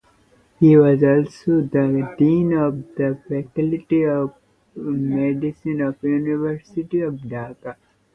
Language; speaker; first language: English; native; English